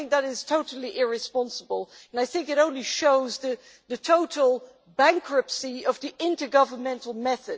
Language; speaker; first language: English; non-native, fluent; Dutch